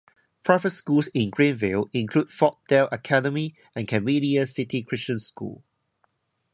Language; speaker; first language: English; non-native, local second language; Cantonese